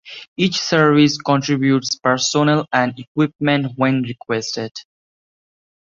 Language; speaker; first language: English; non-native, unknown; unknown